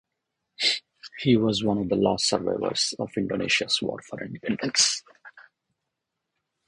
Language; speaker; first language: English; non-native, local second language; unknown